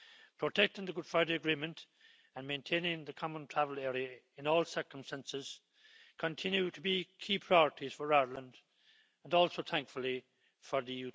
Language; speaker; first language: English; native; English